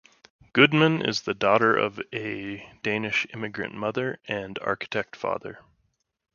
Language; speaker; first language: English; native; English